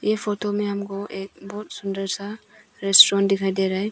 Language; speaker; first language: Hindi; non-native, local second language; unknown